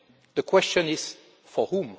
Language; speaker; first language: English; non-native, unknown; French